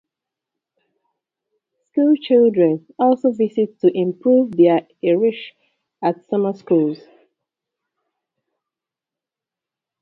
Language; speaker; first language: English; native; English